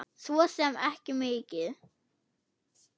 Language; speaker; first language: Icelandic; non-native, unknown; German